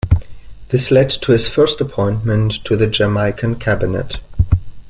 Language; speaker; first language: English; non-native, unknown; German